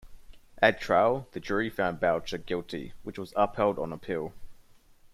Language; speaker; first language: English; native; English